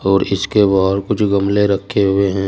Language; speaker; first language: Hindi; native; Hindi